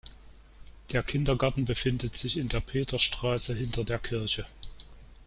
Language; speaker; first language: German; native; German